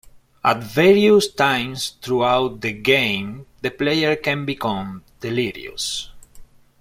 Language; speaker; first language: English; non-native, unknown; Spanish